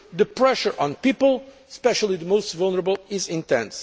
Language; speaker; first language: English; non-native, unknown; Portuguese